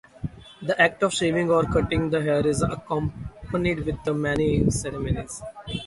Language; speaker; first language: English; non-native, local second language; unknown